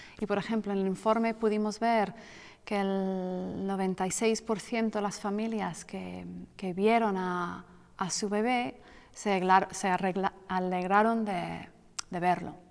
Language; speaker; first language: Spanish; non-native, fluent; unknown